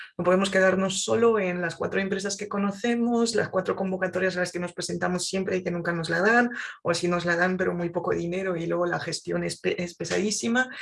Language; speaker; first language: Spanish; non-native, fluent; French